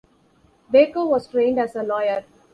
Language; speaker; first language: English; non-native, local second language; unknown